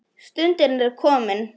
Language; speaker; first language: Icelandic; non-native, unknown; Polish